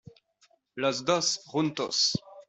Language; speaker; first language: Spanish; non-native, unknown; French